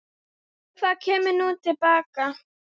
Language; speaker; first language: Icelandic; native; Icelandic